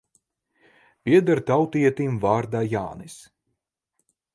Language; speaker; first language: Latvian; non-native, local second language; Russian